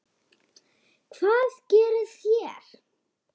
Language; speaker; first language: Icelandic; native; Icelandic